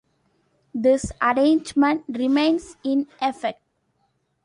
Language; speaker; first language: English; non-native, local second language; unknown